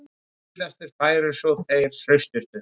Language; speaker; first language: Icelandic; native; Icelandic